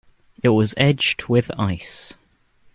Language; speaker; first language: English; native; English